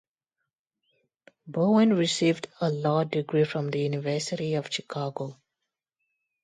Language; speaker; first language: English; non-native, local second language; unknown